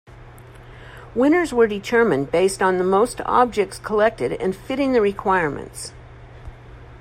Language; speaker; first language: English; native; English